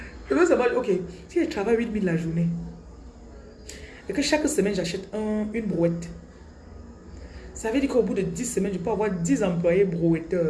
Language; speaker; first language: French; non-native, local second language; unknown